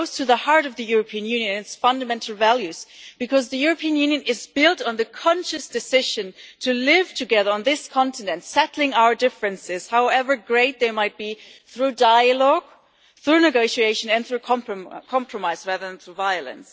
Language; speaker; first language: English; non-native, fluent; German